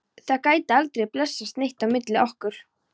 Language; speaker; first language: Icelandic; non-native, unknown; Polish